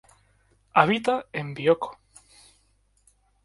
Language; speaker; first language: Spanish; native; Spanish